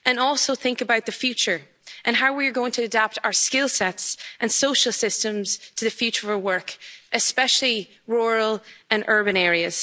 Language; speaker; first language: English; native; English